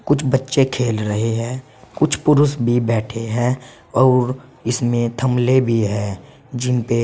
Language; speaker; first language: Hindi; native; Hindi